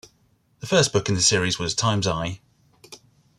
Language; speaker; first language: English; native; English